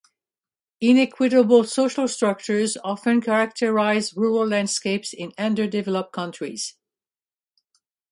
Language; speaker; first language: English; native; English